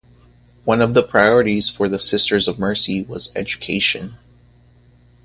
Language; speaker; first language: English; native; English